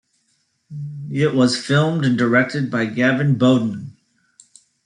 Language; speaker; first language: English; native; English